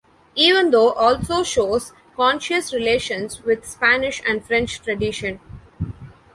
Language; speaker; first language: English; non-native, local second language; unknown